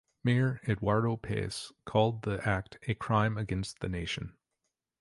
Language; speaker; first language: English; native; English